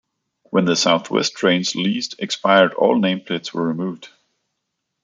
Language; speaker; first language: English; non-native, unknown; Danish